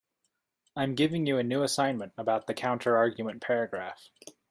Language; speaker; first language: English; native; English